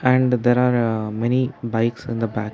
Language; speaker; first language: English; non-native, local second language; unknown